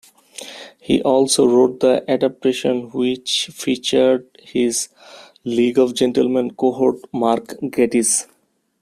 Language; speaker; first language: English; non-native, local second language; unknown